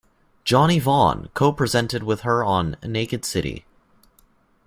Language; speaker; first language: English; native; English